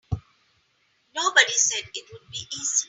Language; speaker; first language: English; non-native, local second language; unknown